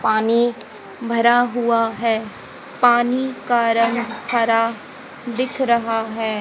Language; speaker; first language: Hindi; native; Hindi